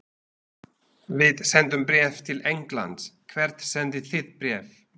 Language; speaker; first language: Icelandic; non-native, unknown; Slovak